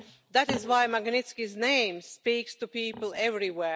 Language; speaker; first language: English; non-native, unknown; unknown